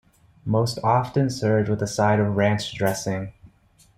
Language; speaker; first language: English; native; English